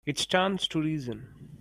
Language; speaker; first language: English; non-native, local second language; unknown